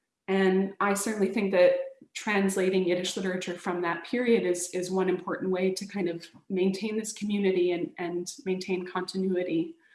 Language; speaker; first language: English; native; English